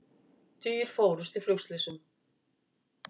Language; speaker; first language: Icelandic; native; Icelandic